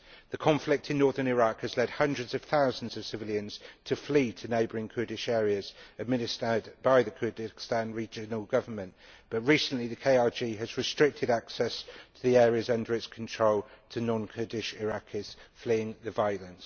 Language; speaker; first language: English; native; English